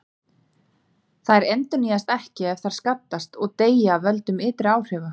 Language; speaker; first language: Icelandic; native; Icelandic